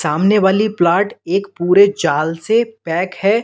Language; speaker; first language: Hindi; native; Hindi